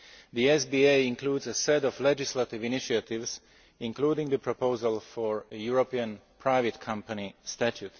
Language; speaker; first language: English; non-native, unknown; Slovak